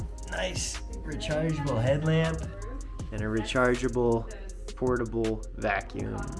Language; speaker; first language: English; native; English